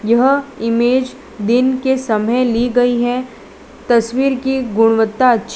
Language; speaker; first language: Hindi; non-native, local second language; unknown